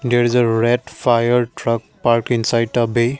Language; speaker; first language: English; non-native, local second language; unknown